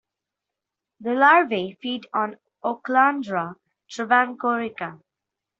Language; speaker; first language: English; non-native, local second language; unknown